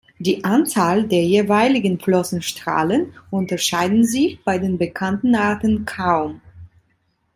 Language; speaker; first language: German; non-native, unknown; Italian